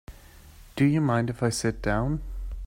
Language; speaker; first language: English; non-native, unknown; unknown